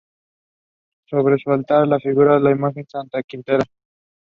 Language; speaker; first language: English; non-native, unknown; Spanish